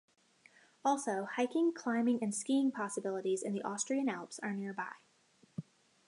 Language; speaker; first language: English; native; English